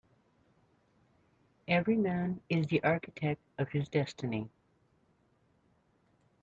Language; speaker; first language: English; native; English